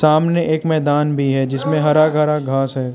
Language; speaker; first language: Hindi; non-native, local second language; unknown